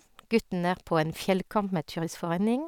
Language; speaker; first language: Norwegian; non-native, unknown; French